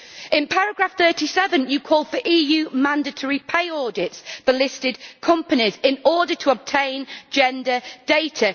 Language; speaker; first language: English; native; English